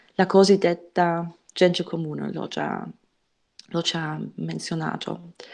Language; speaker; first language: Italian; non-native, fluent; German